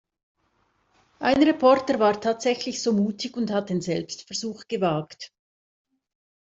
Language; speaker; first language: German; native; German